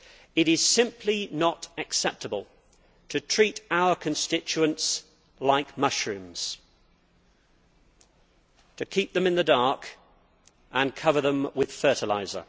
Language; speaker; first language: English; native; English